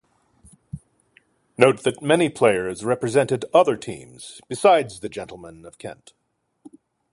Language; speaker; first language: English; native; English